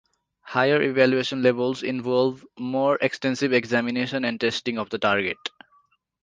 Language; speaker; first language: English; non-native, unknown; Nepali